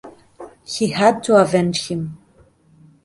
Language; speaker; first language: English; native; English